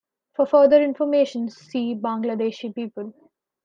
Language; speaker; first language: English; non-native, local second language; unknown